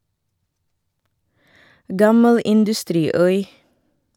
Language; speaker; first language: Norwegian; non-native, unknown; Indonesian